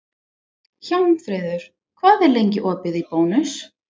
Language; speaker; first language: Icelandic; non-native, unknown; English